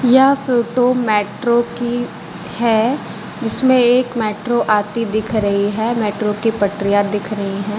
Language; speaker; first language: Hindi; native; Hindi